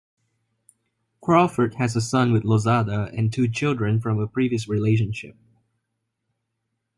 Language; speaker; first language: English; non-native, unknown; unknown